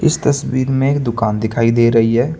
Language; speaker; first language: Hindi; native; Hindi